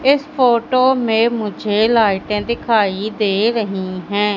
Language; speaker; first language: Hindi; native; Hindi